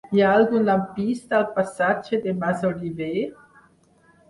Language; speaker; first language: Catalan; non-native, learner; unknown